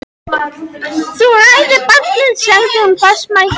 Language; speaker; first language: Icelandic; non-native, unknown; French